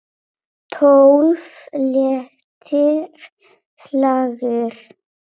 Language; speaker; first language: Icelandic; non-native, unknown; Polish